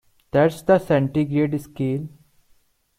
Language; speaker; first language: English; non-native, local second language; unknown